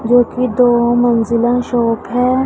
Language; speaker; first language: Hindi; non-native, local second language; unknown